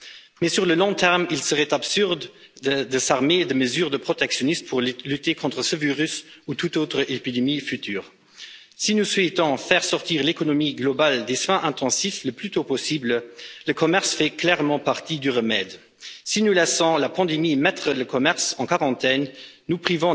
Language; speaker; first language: French; non-native, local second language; Luxembourgish